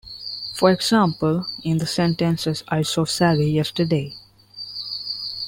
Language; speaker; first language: English; non-native, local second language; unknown